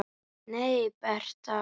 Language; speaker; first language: Icelandic; native; Icelandic